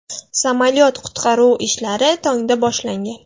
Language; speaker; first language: Uzbek; non-native, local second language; Russian